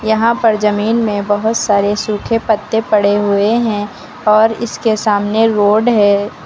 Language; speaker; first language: Hindi; native; Hindi